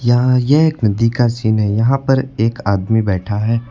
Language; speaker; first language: Hindi; native; Hindi